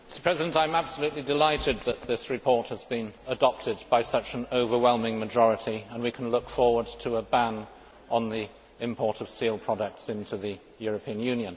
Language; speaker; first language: English; native; English